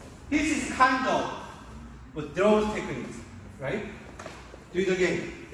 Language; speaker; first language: English; non-native, fluent; Korean